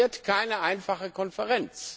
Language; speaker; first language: German; non-native, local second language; Luxembourgish